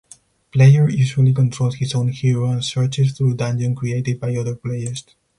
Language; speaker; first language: English; non-native, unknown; Spanish